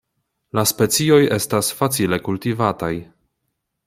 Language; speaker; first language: Esperanto; non-native, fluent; Polish